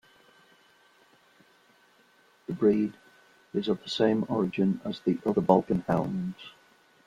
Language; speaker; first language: English; non-native, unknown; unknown